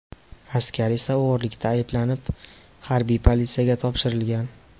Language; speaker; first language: Uzbek; native; Uzbek